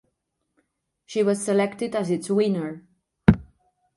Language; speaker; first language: English; non-native, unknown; Catalan